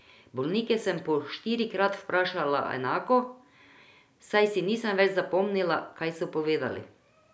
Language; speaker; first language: Slovenian; non-native, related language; Croatian